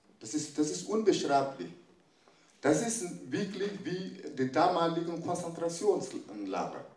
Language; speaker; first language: German; non-native, fluent; French